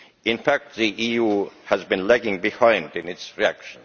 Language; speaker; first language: English; non-native, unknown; Estonian